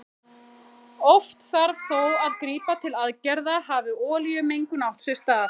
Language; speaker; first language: Icelandic; native; Icelandic